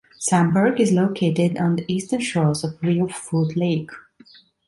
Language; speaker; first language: English; non-native, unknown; Italian